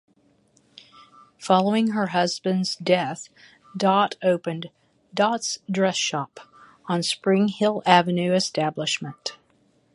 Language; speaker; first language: English; native; English